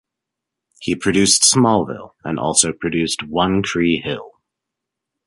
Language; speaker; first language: English; native; English